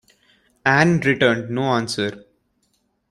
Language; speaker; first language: English; non-native, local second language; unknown